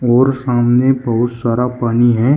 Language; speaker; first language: Hindi; native; Hindi